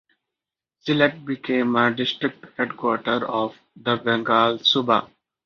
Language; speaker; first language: English; non-native, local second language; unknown